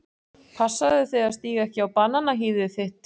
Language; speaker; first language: Icelandic; native; Icelandic